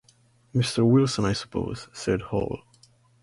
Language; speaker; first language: English; native; English